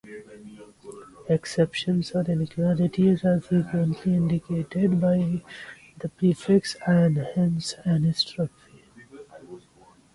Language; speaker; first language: English; non-native, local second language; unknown